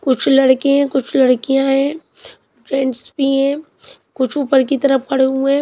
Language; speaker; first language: Hindi; non-native, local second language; Punjabi